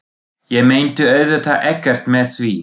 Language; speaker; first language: Icelandic; non-native, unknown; German